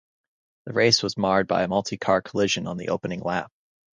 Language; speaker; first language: English; native; English